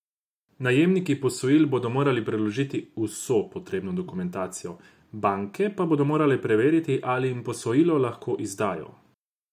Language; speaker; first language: Slovenian; non-native, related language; Croatian